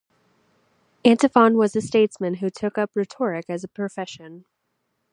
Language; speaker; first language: English; native; English